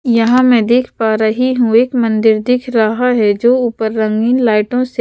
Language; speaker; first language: Hindi; non-native, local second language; Punjabi